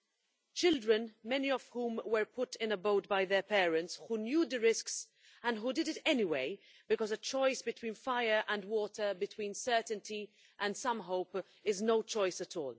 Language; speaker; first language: English; non-native, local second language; Maltese